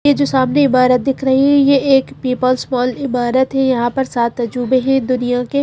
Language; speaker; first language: Hindi; native; Hindi